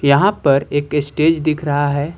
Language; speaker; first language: Hindi; native; Hindi